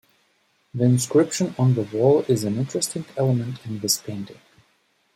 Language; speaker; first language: English; native; English